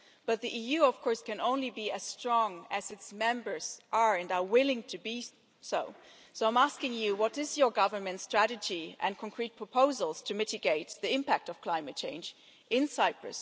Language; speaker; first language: English; non-native, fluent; German